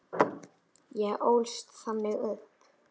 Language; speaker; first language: Icelandic; native; Icelandic